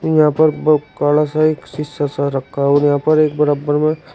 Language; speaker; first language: Hindi; native; Hindi